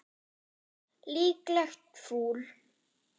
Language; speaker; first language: Icelandic; non-native, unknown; German